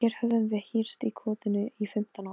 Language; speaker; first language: Icelandic; non-native, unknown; Polish